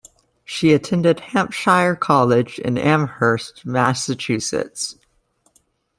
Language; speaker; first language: English; native; English